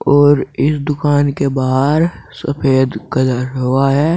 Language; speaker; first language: Hindi; native; Hindi